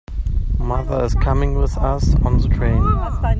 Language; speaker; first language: English; non-native, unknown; German